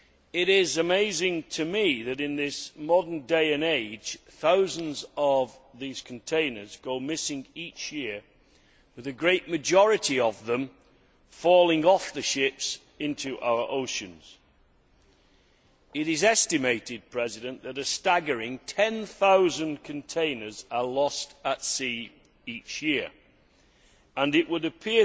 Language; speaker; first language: English; native; English